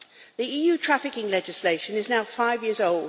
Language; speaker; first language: English; native; English